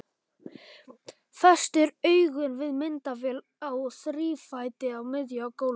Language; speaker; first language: Icelandic; non-native, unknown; Polish